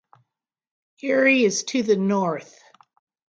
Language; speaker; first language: English; native; English